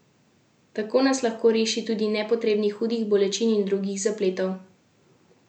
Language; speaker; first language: Slovenian; native; Slovenian